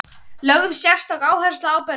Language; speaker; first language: Icelandic; native; Icelandic